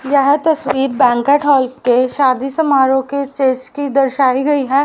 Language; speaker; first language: Hindi; native; Hindi